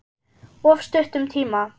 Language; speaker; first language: Icelandic; non-native, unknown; German